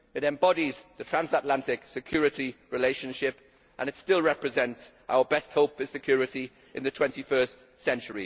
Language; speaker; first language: English; native; English